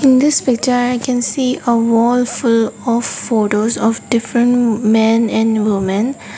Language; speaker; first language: English; non-native, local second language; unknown